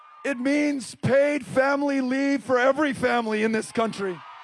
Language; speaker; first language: English; native; English